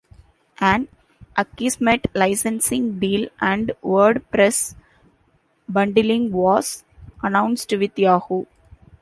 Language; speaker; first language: English; non-native, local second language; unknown